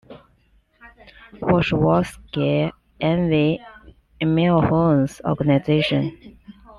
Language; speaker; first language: English; non-native, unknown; Chinese